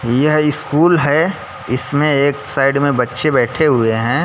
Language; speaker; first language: Hindi; non-native, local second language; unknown